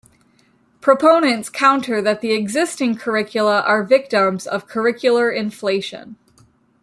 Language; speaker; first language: English; native; English